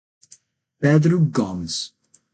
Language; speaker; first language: Portuguese; non-native, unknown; Spanish